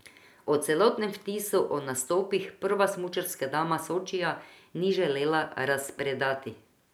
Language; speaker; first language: Slovenian; non-native, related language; Croatian